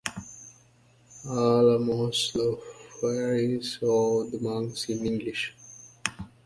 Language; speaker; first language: English; native; English